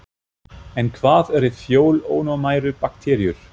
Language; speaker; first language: Icelandic; non-native, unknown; German